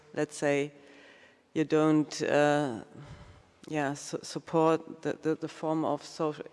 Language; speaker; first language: English; non-native, fluent; German